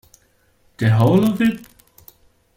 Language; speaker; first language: English; non-native, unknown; Portuguese